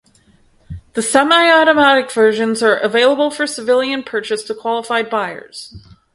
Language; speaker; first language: English; native; English